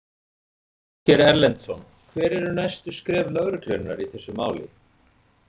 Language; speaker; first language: Icelandic; native; Icelandic